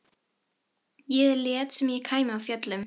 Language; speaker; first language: Icelandic; non-native, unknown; Filipino